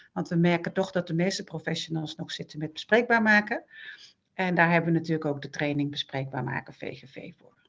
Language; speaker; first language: Dutch; native; Dutch